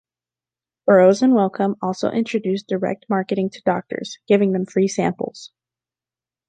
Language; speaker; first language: English; native; English